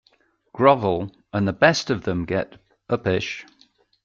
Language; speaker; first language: English; native; English